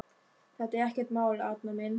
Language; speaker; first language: Icelandic; non-native, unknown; German